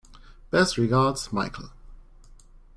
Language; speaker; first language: English; non-native, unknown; German